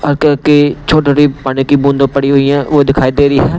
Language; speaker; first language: Hindi; non-native, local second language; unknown